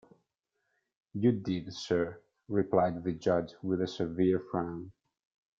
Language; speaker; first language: English; non-native, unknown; Italian